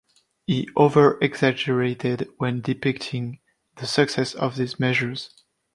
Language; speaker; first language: English; non-native, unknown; French